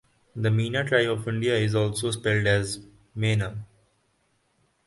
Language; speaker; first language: English; non-native, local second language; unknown